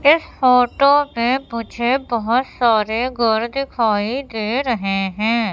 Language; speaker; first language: Hindi; native; Hindi